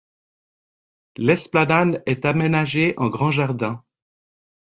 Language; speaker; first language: French; native; French